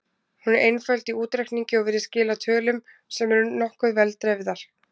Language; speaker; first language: Icelandic; native; Icelandic